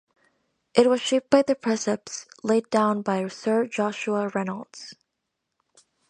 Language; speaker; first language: English; native; English